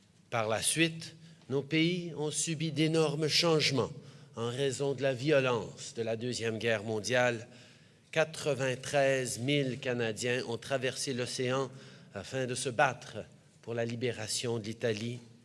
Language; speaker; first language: French; early bilingual, heritage; French